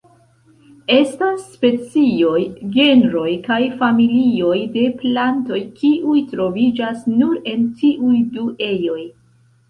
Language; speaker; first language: Esperanto; non-native, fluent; Central Kurdish